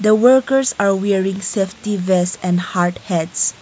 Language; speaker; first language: English; non-native, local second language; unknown